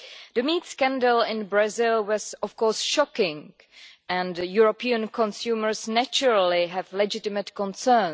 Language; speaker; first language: English; non-native, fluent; Czech